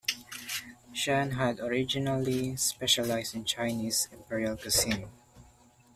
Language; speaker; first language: English; non-native, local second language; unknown